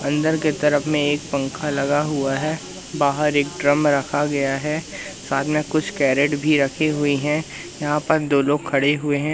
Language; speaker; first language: Hindi; native; Hindi